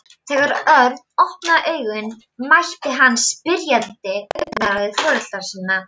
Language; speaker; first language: Icelandic; non-native, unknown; Polish